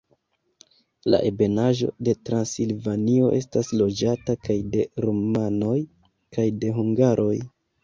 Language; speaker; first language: Esperanto; non-native, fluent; Kinyarwanda